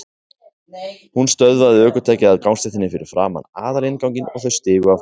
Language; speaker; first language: Icelandic; native; Icelandic